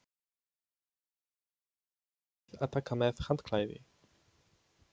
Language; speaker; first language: Icelandic; non-native, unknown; Polish